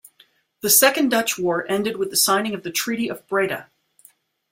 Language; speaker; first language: English; native; English